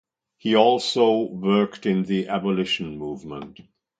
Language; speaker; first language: English; non-native, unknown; German